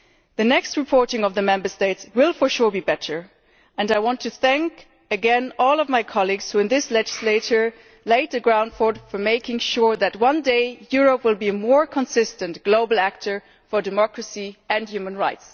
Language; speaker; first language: English; non-native, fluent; German